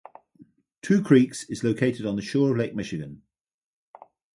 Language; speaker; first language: English; native; English